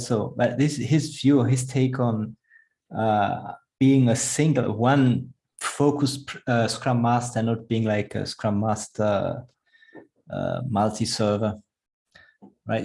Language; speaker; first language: English; non-native, fluent; German